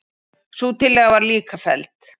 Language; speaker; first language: Icelandic; native; Icelandic